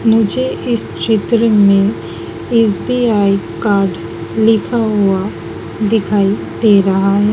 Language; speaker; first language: Hindi; native; Hindi